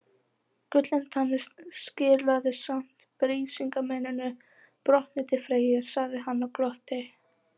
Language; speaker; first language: Icelandic; native; Icelandic